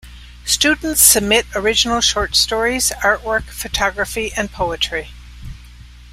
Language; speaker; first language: English; native; English